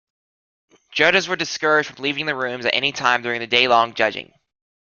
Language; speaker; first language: English; native; English